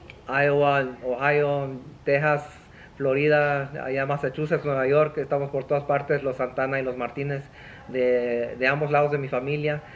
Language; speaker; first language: Spanish; early bilingual, heritage; Spanish